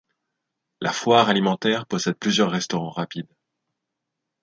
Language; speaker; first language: French; native; French